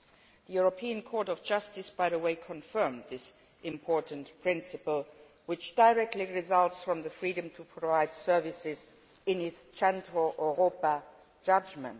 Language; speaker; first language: English; non-native, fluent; Luxembourgish